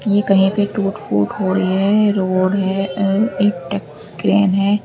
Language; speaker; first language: Hindi; native; Hindi